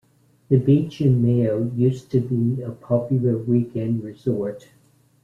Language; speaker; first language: English; native; English